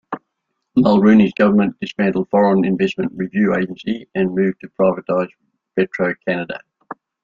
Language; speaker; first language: English; native; English